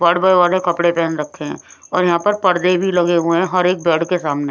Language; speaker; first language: Hindi; non-native, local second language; Punjabi